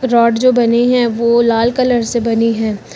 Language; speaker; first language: Hindi; native; Hindi